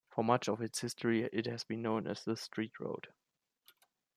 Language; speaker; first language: English; non-native, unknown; German